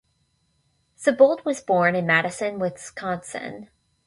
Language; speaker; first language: English; native; English